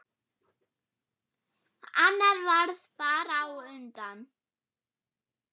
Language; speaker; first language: Icelandic; non-native, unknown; German